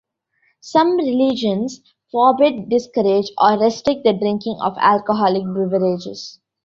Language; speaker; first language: English; non-native, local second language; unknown